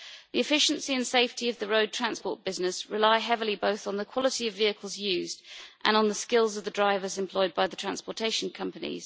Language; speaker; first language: English; native; English